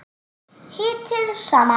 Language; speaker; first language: Icelandic; native; Icelandic